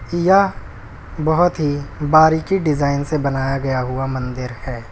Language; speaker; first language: Hindi; native; Hindi